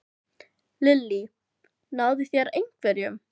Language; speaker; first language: Icelandic; non-native, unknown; Filipino